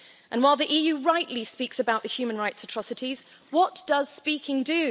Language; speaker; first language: English; native; English